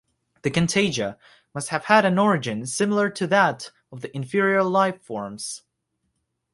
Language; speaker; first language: English; non-native, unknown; Russian